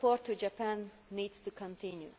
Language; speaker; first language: English; non-native, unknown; Hungarian